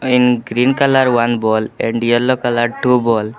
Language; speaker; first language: English; non-native, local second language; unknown